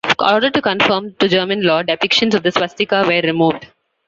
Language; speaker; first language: English; non-native, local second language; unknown